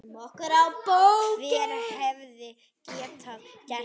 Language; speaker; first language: Icelandic; native; Icelandic